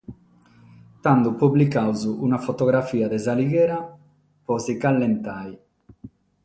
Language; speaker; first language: Sardinian; non-native, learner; Catalan